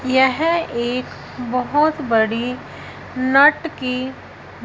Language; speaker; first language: Hindi; non-native, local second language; Punjabi